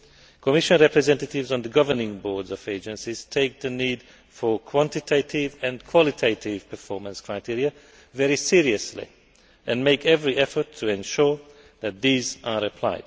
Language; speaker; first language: English; non-native, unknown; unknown